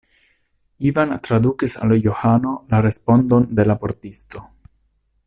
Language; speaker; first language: Esperanto; non-native, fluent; Italian